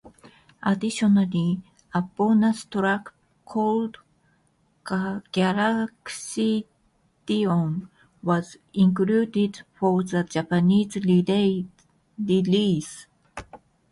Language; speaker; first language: English; non-native, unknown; Japanese